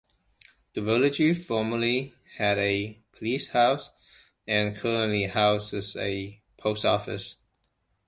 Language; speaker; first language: English; non-native, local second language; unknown